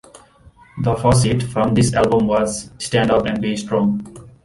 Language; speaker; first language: English; non-native, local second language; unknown